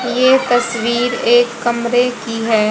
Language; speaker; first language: Hindi; native; Hindi